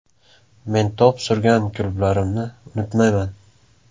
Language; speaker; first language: Uzbek; native; Uzbek